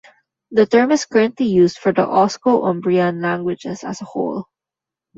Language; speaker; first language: English; non-native, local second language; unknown